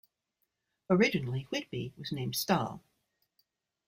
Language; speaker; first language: English; native; English